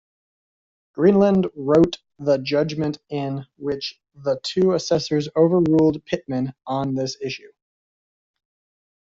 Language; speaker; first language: English; native; English